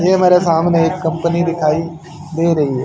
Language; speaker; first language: Hindi; native; Hindi